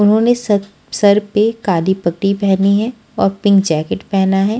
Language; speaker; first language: Hindi; non-native, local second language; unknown